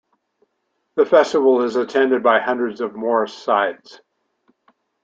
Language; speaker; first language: English; native; English